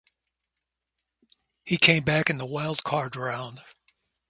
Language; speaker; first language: English; native; English